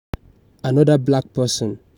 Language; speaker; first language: English; non-native, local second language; Yoruba